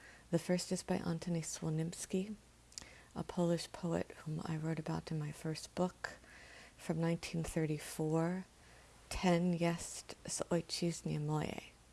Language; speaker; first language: English; native; English